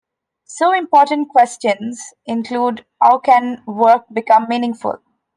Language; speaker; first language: English; non-native, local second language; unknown